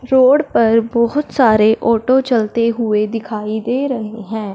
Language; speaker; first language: Hindi; non-native, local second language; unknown